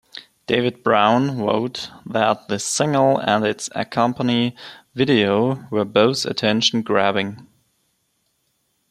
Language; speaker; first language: English; non-native, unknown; German